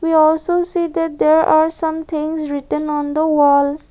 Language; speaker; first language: English; non-native, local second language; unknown